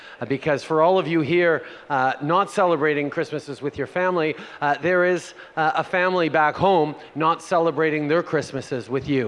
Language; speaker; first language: English; native; English